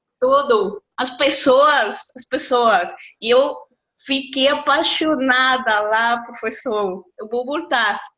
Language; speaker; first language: Portuguese; non-native, learner; Spanish